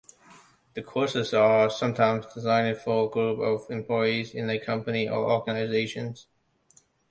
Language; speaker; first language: English; non-native, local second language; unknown